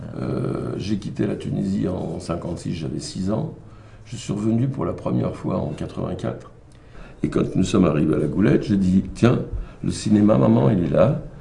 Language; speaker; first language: French; native; French